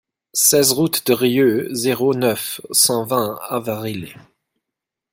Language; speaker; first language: French; non-native, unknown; German